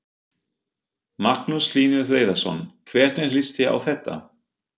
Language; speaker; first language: Icelandic; non-native, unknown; German